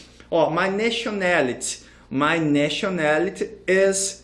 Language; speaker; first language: English; non-native, fluent; Portuguese